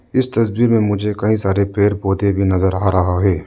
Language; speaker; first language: Hindi; non-native, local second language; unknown